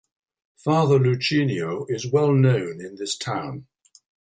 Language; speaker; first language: English; native; English